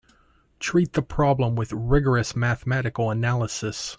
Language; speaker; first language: English; native; English